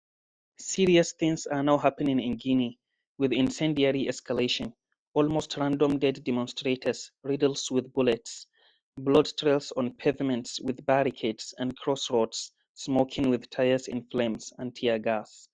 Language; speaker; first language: English; non-native, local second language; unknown